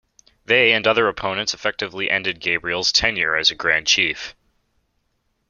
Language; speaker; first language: English; native; English